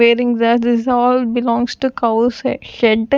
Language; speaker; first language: English; non-native, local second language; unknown